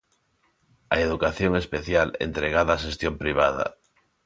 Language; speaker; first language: Galician; non-native, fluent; Spanish